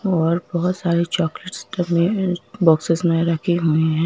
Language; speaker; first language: Hindi; native; Hindi